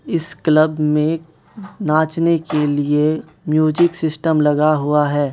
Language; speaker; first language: Hindi; non-native, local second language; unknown